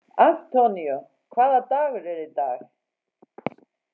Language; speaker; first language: Icelandic; non-native, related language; Faroese